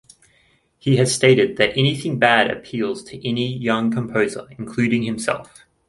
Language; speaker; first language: English; native; English